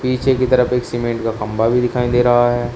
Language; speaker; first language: Hindi; native; Hindi